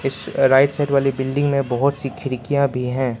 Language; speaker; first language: Hindi; non-native, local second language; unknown